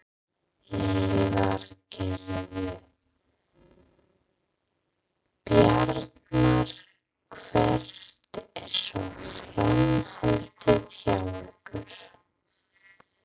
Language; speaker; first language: Icelandic; non-native, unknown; English